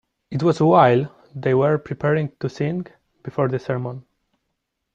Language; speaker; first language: English; non-native, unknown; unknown